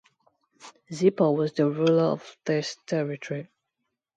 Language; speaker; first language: English; non-native, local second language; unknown